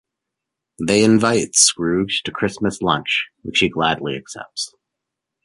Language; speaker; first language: English; native; English